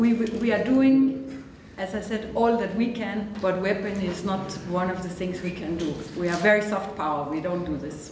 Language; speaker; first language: English; non-native, fluent; Danish